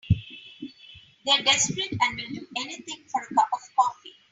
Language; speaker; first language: English; non-native, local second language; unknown